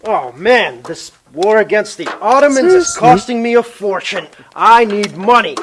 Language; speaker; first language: English; early bilingual, other home language; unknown